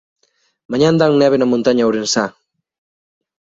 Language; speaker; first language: Galician; native; Galician